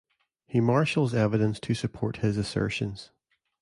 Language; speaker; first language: English; native; English